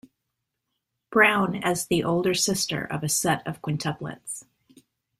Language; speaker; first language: English; native; English